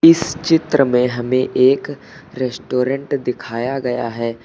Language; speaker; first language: Hindi; native; Hindi